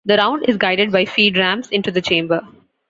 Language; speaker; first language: English; non-native, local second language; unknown